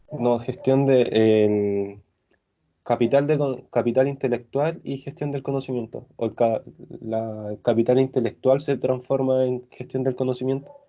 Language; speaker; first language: Spanish; native; Spanish